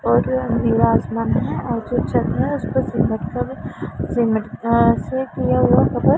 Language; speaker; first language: Hindi; non-native, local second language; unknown